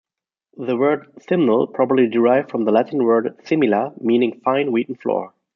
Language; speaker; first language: English; non-native, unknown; German